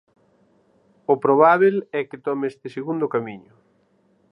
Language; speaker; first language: Galician; native; Galician